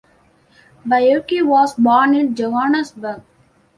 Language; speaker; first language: English; non-native, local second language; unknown